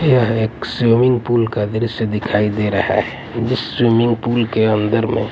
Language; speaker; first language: Hindi; native; Hindi